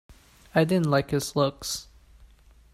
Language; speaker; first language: English; non-native, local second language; Cantonese